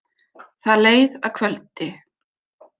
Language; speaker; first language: Icelandic; non-native, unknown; German